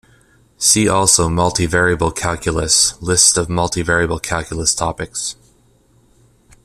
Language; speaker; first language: English; native; English